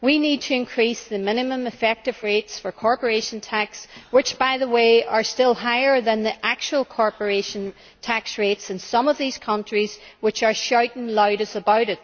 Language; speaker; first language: English; native; English